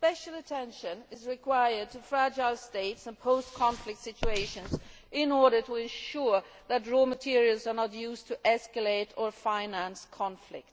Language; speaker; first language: English; non-native, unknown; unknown